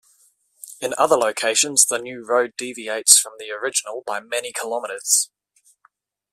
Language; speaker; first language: English; native; English